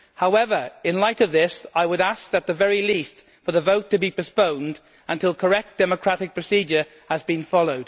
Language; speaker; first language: English; native; English